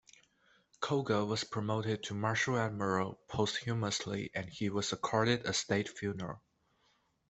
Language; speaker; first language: English; non-native, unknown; Chinese